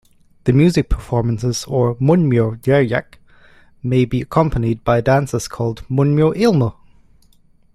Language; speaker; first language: English; native; English